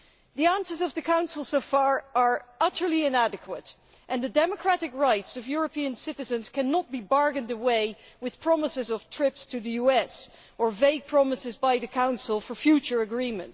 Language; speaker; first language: English; non-native, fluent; Dutch